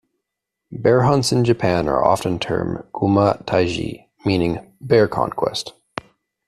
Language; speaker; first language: English; native; English